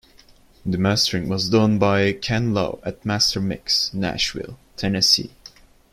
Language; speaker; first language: English; non-native, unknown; Turkish